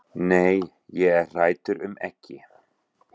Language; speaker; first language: Icelandic; non-native, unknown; German